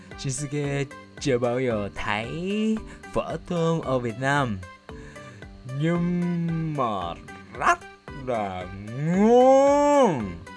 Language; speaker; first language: Vietnamese; non-native, learner; Japanese